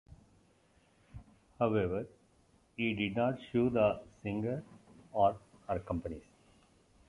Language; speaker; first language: English; non-native, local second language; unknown